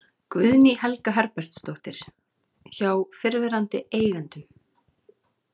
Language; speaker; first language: Icelandic; native; Icelandic